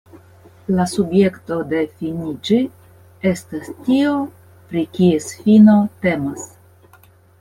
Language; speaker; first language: Esperanto; non-native, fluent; Russian